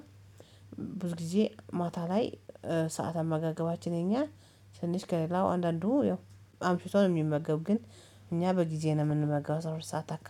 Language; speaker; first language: Amharic; native; Amharic